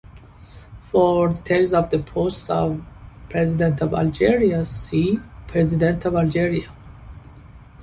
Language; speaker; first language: English; non-native, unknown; Persian